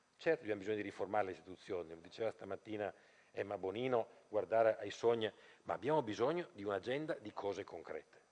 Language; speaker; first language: Italian; native; Italian